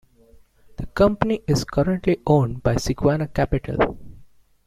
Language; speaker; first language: English; non-native, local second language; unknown